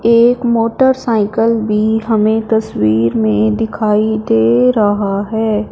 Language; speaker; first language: Hindi; non-native, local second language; Punjabi